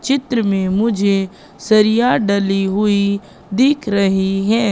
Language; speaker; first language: Hindi; native; Hindi